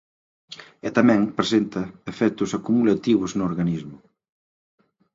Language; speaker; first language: Galician; native; Galician